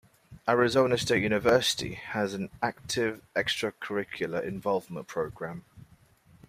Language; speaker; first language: English; native; English